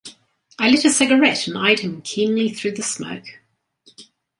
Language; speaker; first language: English; native; English